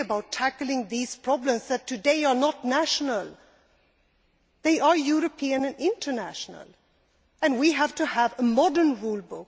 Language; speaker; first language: English; non-native, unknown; Swedish